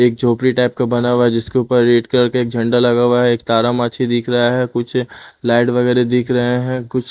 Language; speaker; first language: Hindi; non-native, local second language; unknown